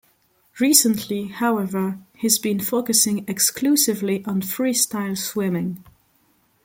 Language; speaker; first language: English; non-native, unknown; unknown